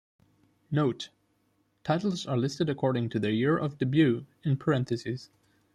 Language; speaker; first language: English; non-native, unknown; German